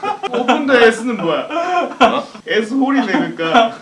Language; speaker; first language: Korean; native; Korean